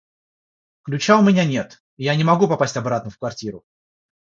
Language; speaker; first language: Russian; non-native, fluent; Georgian